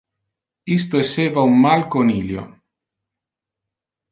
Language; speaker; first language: Interlingua; non-native, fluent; Italian